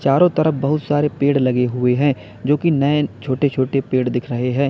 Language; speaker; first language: Hindi; native; Hindi